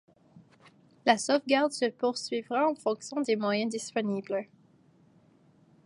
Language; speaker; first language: French; native; French